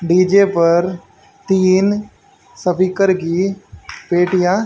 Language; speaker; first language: Hindi; native; Hindi